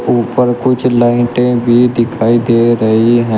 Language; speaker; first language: Hindi; native; Hindi